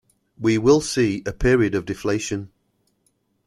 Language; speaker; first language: English; native; English